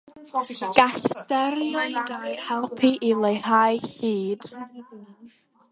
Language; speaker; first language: Welsh; native; Welsh